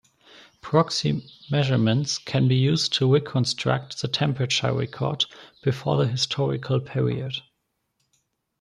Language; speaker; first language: English; non-native, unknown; German